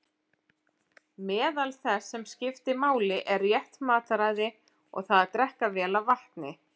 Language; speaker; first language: Icelandic; native; Icelandic